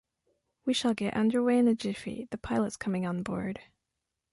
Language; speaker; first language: English; non-native, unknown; French